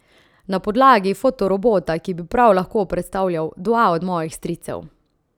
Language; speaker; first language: Slovenian; native; Slovenian